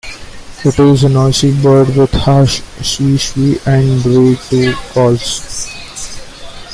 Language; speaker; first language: English; non-native, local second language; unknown